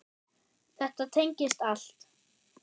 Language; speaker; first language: Icelandic; non-native, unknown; German